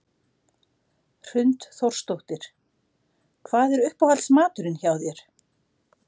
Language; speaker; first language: Icelandic; native; Icelandic